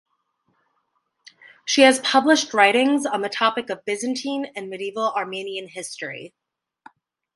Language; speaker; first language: English; native; English